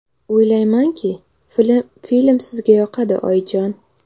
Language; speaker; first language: Uzbek; native; Uzbek